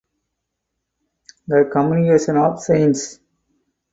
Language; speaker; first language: English; non-native, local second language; Tamil